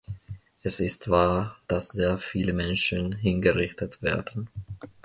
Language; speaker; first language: German; non-native, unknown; Finnish